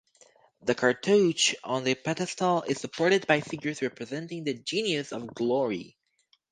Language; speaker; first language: English; native; English